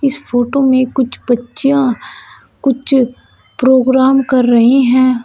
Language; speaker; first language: Hindi; native; Hindi